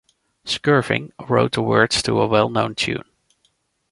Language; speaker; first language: English; non-native, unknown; Dutch